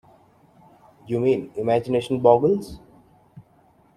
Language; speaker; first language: English; non-native, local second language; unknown